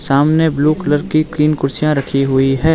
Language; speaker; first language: Hindi; non-native, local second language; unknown